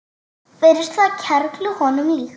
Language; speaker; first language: Icelandic; native; Icelandic